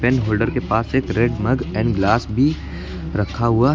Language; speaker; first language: Hindi; native; Hindi